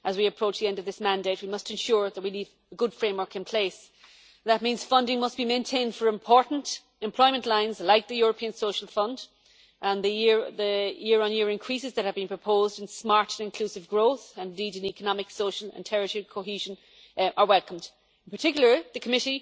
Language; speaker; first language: English; native; English